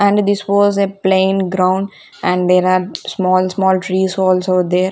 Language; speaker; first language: English; non-native, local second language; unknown